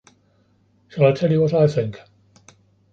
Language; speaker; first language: English; native; English